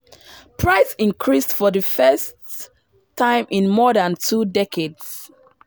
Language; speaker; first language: English; non-native, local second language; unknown